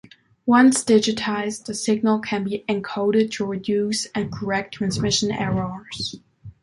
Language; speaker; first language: English; non-native, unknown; German